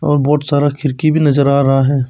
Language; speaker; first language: Hindi; non-native, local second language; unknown